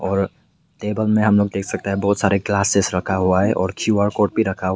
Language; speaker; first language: Hindi; non-native, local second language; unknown